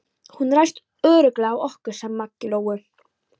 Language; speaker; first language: Icelandic; non-native, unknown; Polish